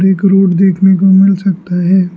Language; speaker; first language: Hindi; non-native, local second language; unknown